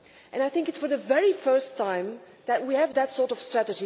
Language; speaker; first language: English; non-native, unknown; Dutch